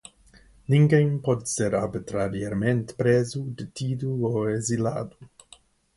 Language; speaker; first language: Portuguese; non-native, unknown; English